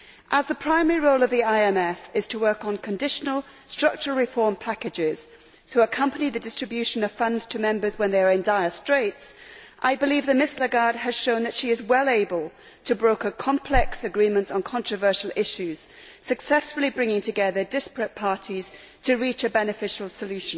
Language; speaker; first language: English; native; English